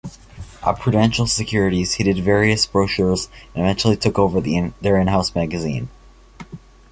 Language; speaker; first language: English; native; English